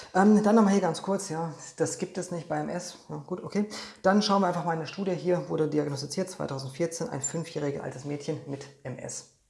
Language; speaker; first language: German; non-native, fluent; Polish